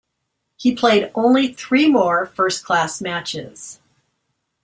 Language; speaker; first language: English; native; English